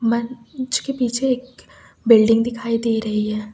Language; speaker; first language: Hindi; native; Hindi